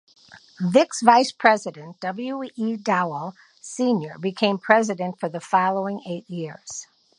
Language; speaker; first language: English; native; English